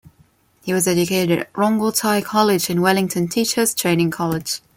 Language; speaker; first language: English; non-native, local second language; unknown